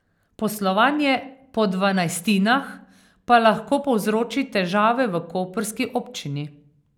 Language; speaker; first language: Slovenian; native; Slovenian